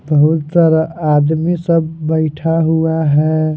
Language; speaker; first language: Hindi; non-native, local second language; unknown